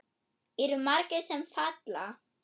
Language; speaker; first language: Icelandic; non-native, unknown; German